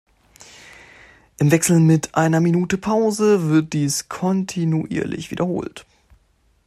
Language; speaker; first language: German; native; German